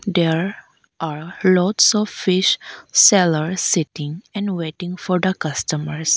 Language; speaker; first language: English; non-native, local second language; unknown